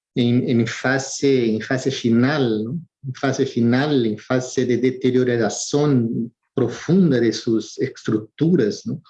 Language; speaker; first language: Spanish; non-native, related language; Portuguese